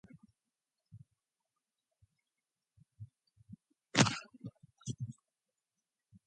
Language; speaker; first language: English; non-native, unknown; Mongolian